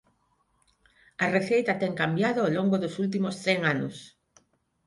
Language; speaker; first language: Galician; non-native, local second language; Spanish